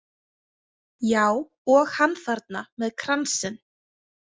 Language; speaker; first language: Icelandic; native; Icelandic